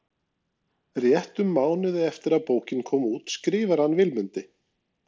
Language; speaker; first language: Icelandic; non-native, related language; Norwegian